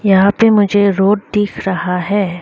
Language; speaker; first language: Hindi; non-native, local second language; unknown